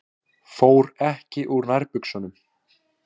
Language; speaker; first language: Icelandic; native; Icelandic